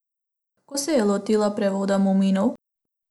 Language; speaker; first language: Slovenian; non-native, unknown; Macedonian